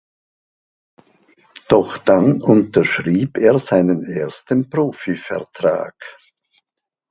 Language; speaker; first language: German; native; German